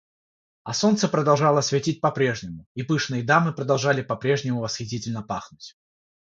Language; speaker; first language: Russian; non-native, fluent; Georgian